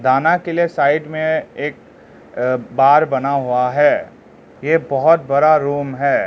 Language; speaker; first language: Hindi; non-native, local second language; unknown